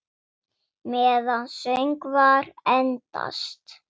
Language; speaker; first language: Icelandic; non-native, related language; Swedish